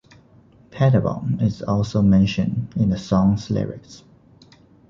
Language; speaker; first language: English; non-native, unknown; Chinese